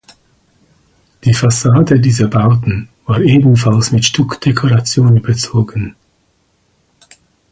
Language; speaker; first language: German; native; German